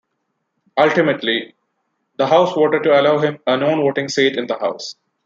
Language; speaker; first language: English; non-native, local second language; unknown